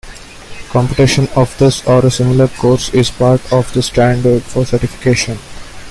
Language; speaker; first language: English; non-native, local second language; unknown